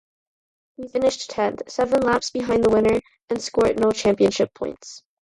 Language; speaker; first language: English; non-native, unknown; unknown